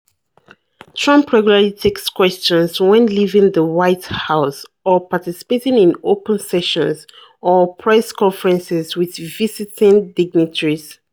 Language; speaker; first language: English; non-native, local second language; Yoruba